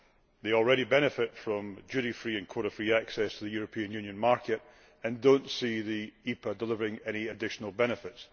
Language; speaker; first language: English; native; English